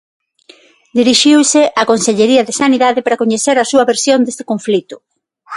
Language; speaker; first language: Galician; non-native, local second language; Spanish